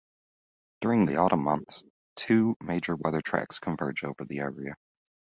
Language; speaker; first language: English; native; English